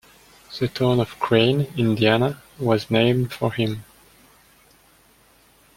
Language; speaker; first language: English; non-native, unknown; French